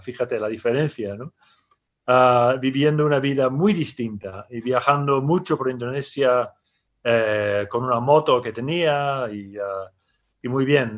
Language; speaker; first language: Spanish; non-native, fluent; English